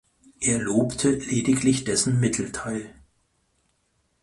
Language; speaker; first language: German; native; German